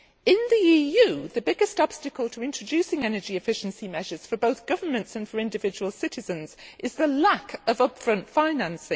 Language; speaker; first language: English; native; English